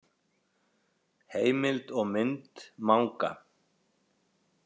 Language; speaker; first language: Icelandic; native; Icelandic